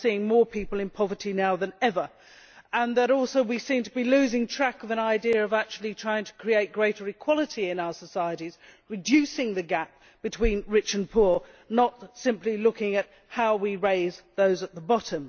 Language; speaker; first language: English; native; English